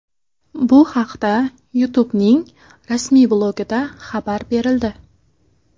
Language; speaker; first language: Uzbek; non-native, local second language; Kara-Kalpak